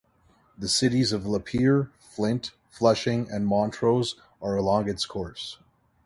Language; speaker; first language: English; native; English